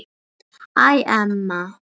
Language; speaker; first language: Icelandic; non-native, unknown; English